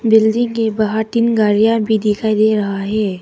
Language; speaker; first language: Hindi; early bilingual, other home language; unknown